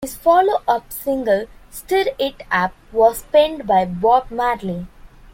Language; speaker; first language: English; non-native, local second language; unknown